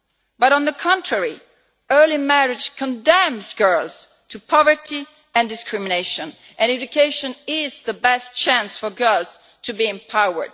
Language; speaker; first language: English; non-native, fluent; Italian